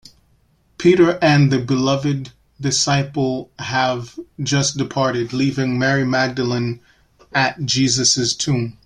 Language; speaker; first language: English; native; English